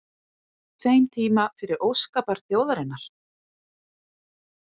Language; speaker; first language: Icelandic; native; Icelandic